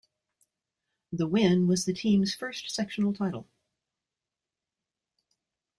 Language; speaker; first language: English; native; English